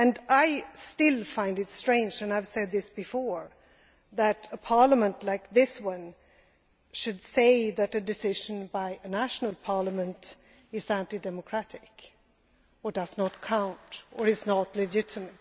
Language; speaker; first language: English; non-native, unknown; Swedish